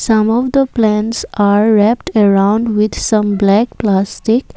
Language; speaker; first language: English; non-native, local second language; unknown